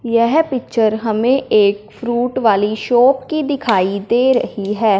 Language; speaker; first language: Hindi; non-native, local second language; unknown